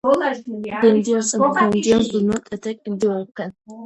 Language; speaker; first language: English; non-native, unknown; Georgian